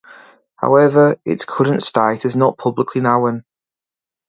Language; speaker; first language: English; native; English